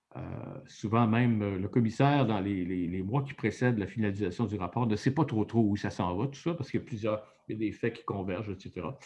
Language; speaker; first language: French; native; French